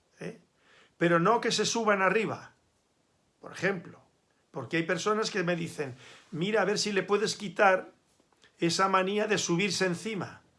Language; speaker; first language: Spanish; native; Spanish